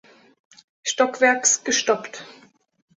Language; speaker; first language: German; native; German